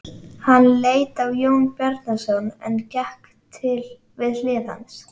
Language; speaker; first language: Icelandic; native; Icelandic